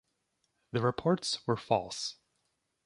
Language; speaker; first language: English; native; English